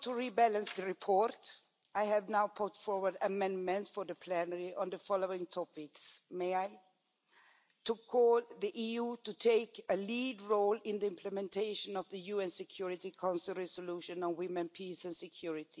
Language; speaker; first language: English; non-native, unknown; Swedish